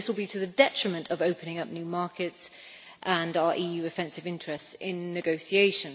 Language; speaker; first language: English; native; English